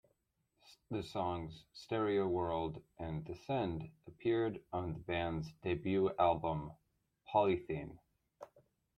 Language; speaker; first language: English; native; English